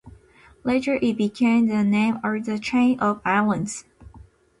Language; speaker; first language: English; non-native, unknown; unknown